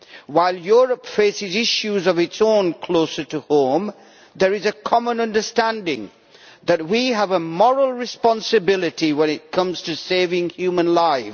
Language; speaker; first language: English; native; English